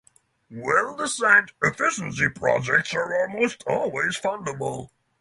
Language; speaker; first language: English; non-native, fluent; Norwegian